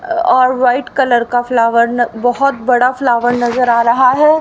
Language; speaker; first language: Hindi; native; Hindi